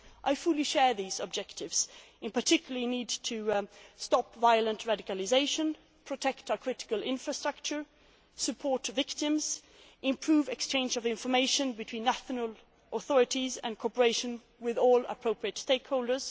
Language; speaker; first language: English; non-native, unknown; Swedish